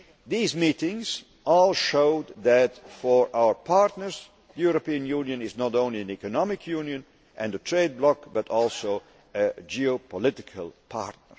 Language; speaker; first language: English; non-native, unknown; Dutch